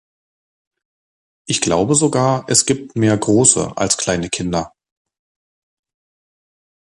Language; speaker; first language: German; native; German